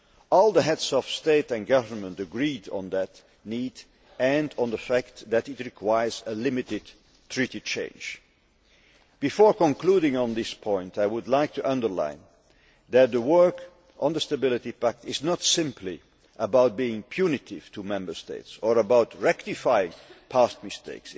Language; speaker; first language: English; non-native, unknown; Dutch